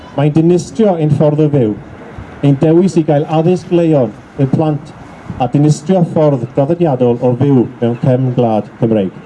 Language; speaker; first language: Welsh; native; Welsh